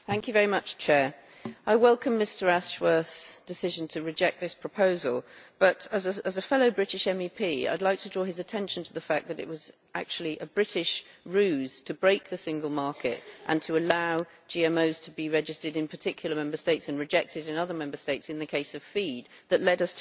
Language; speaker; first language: English; native; English